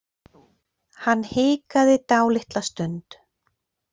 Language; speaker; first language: Icelandic; native; Icelandic